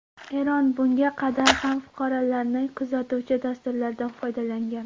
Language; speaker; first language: Uzbek; non-native, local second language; Kara-Kalpak